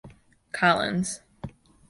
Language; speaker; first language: English; native; English